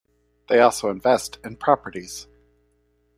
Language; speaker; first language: English; native; English